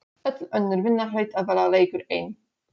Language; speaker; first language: Icelandic; non-native, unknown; Polish